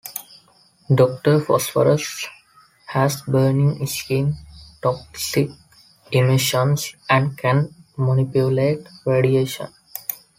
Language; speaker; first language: English; non-native, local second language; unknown